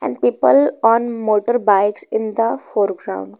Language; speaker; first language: English; non-native, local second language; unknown